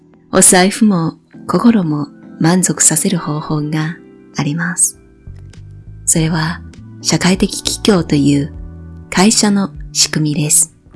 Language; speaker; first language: Japanese; native; Japanese